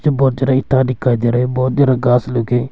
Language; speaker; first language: Hindi; early bilingual, other home language; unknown